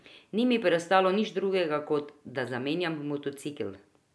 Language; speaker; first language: Slovenian; non-native, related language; Croatian